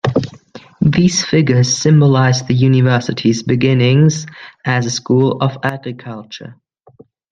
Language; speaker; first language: English; non-native, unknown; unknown